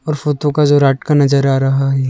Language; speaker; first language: Hindi; non-native, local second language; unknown